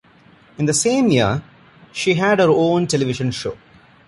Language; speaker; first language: English; non-native, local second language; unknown